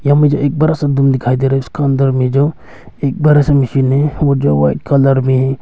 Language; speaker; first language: Hindi; early bilingual, other home language; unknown